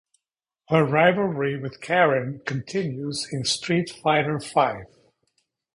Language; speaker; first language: English; native; English